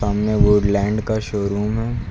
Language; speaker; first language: Hindi; native; Hindi